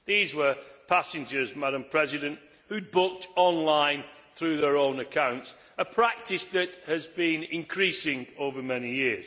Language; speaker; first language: English; native; English